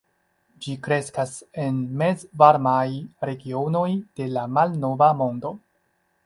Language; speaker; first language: Esperanto; non-native, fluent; Chinese